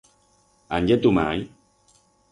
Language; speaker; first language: Aragonese; non-native, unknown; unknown